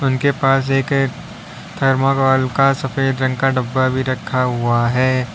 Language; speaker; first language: Hindi; native; Hindi